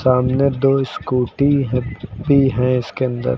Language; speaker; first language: Hindi; native; Hindi